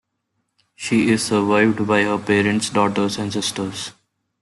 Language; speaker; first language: English; non-native, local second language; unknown